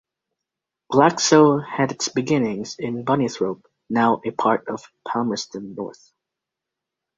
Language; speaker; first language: English; native; English